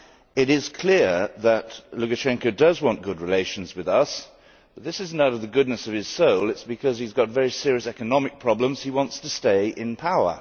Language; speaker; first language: English; native; English